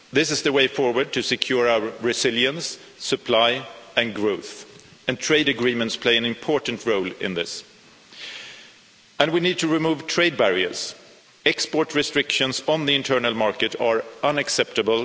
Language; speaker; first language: English; non-native, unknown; Swedish